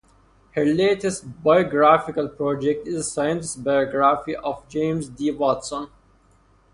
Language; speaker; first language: English; non-native, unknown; Persian